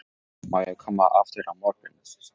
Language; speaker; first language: Icelandic; non-native, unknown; Polish